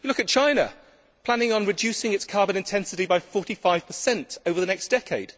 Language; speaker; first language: English; native; English